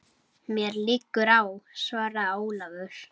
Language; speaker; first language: Icelandic; native; Icelandic